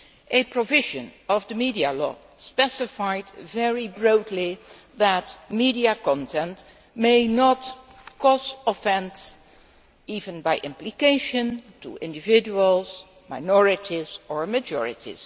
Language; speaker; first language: English; non-native, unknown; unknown